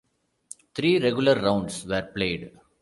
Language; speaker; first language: English; non-native, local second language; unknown